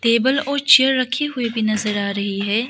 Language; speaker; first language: Hindi; non-native, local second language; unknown